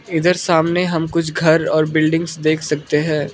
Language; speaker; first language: Hindi; non-native, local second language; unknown